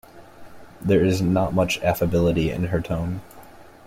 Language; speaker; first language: English; native; English